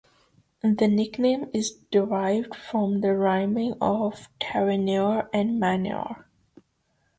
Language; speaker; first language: English; native; English